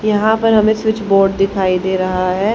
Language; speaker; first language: Hindi; native; Hindi